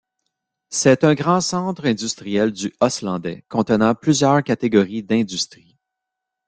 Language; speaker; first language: French; native; French